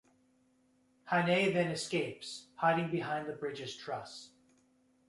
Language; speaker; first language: English; native; English